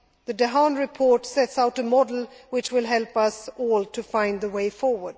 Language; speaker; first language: English; non-native, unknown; Swedish